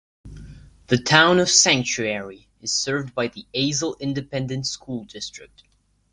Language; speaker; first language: English; non-native, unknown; Russian